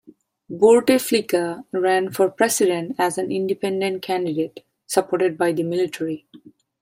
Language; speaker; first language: English; non-native, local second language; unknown